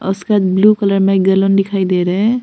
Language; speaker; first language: Hindi; early bilingual, other home language; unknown